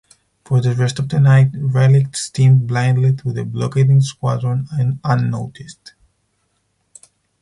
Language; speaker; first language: English; non-native, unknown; Spanish